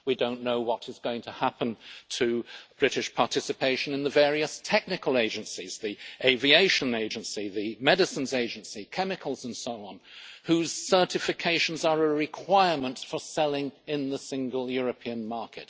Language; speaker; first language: English; native; English